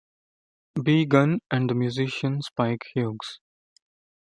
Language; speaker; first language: English; non-native, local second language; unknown